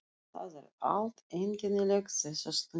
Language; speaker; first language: Icelandic; non-native, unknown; Russian